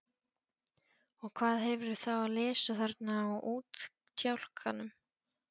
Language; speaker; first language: Icelandic; non-native, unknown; Polish